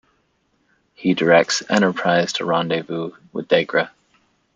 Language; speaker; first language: English; native; English